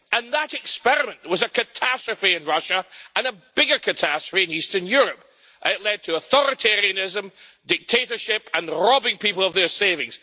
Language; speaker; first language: English; native; English